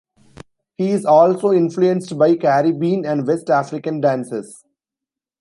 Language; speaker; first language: English; non-native, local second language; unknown